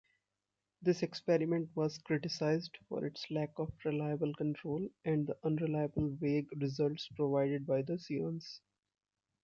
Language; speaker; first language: English; non-native, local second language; Hindi